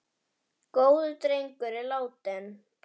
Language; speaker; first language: Icelandic; native; Icelandic